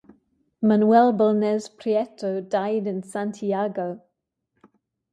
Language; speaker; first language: English; native; English